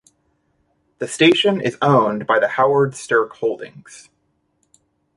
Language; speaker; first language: English; native; English